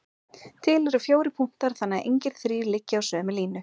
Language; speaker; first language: Icelandic; native; Icelandic